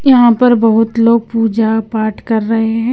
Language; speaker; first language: Hindi; non-native, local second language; Punjabi